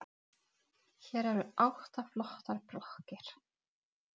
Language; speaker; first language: Icelandic; non-native, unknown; Czech